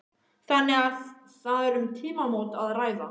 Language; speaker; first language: Icelandic; native; Icelandic